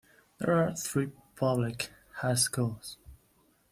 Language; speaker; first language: English; non-native, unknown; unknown